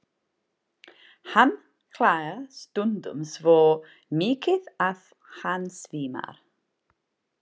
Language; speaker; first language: Icelandic; non-native, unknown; English